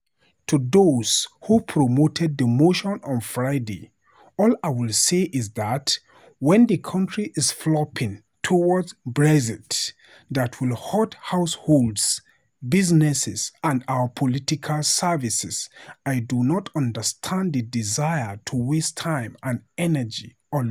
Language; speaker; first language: English; non-native, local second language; Hausa